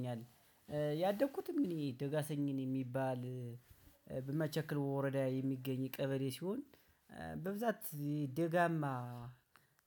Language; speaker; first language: Amharic; native; Amharic